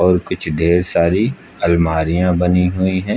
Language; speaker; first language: Hindi; native; Hindi